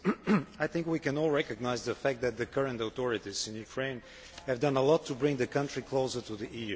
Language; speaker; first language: English; non-native, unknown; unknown